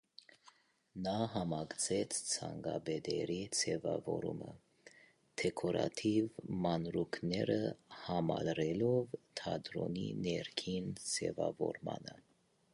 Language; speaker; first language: Armenian; early bilingual, heritage; Armenian